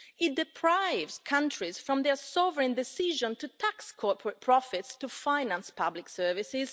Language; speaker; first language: English; non-native, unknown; Italian